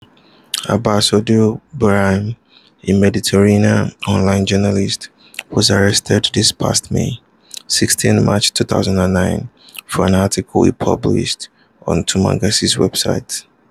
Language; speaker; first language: English; non-native, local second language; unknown